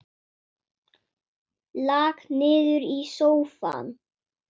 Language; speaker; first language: Icelandic; non-native, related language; Swedish